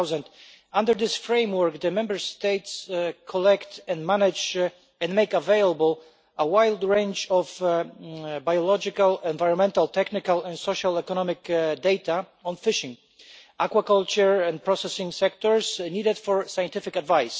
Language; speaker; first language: English; non-native, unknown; Polish